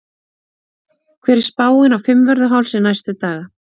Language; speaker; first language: Icelandic; native; Icelandic